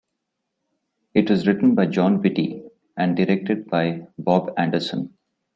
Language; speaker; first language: English; non-native, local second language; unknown